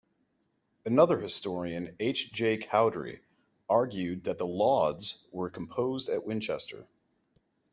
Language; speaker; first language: English; native; English